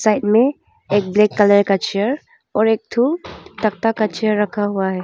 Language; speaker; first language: Hindi; non-native, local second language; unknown